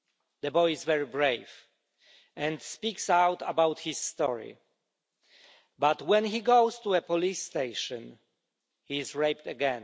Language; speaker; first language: English; non-native, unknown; Polish